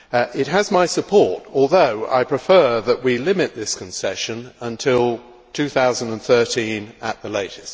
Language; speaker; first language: English; native; English